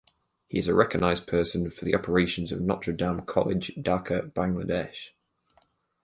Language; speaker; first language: English; native; English